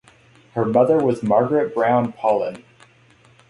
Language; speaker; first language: English; native; English